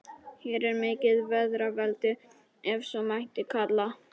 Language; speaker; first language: Icelandic; non-native, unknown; Polish